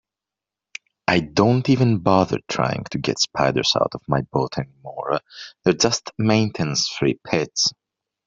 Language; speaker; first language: English; native; English